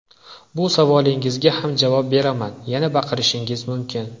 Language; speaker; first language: Uzbek; native; Uzbek